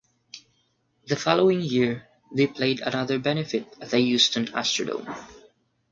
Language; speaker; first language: English; non-native, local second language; Filipino